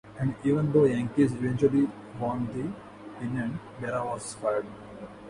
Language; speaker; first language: English; non-native, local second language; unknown